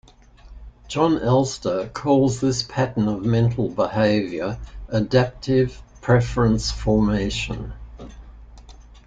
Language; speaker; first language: English; native; English